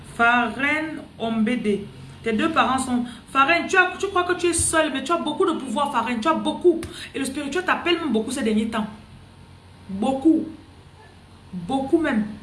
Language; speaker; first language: French; non-native, local second language; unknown